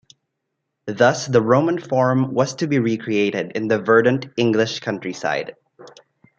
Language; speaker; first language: English; non-native, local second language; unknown